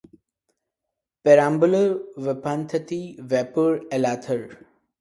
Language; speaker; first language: English; non-native, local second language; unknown